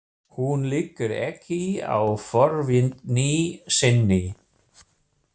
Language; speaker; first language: Icelandic; non-native, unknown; German